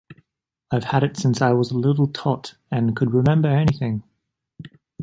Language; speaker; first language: English; native; English